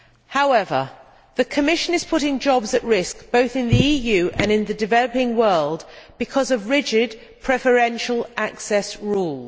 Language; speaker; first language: English; native; English